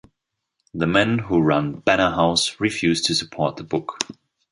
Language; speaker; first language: English; non-native, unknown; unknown